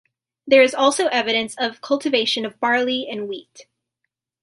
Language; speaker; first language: English; native; English